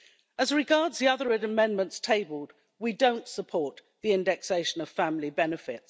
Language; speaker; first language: English; native; English